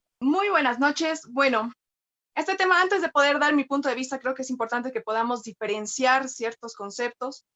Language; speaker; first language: Spanish; native; Spanish